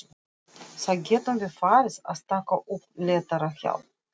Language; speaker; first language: Icelandic; non-native, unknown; Russian